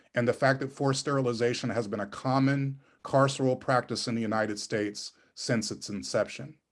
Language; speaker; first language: English; native; English